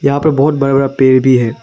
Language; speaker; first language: Hindi; non-native, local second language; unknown